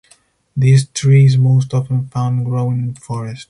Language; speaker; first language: English; non-native, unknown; Spanish